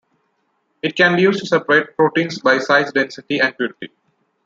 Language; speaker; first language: English; non-native, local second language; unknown